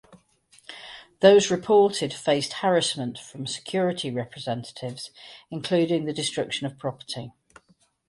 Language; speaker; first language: English; native; English